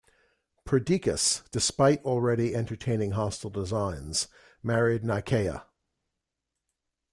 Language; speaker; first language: English; native; English